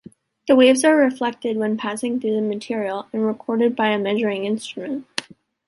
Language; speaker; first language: English; native; English